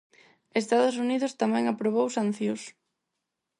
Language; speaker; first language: Galician; non-native, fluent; Spanish